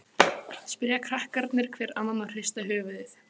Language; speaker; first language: Icelandic; non-native, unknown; Polish